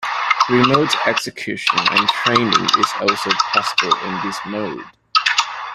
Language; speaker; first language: English; non-native, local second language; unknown